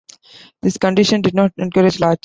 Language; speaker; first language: English; non-native, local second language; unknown